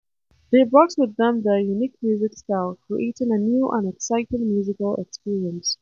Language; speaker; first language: English; non-native, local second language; Hausa